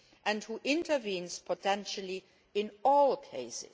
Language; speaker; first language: English; non-native, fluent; Luxembourgish